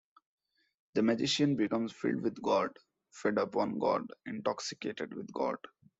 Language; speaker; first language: English; non-native, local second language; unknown